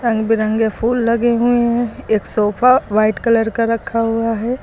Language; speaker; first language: Hindi; native; Hindi